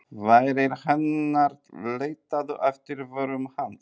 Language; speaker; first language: Icelandic; non-native, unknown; Polish